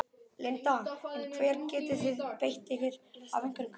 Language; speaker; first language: Icelandic; native; Icelandic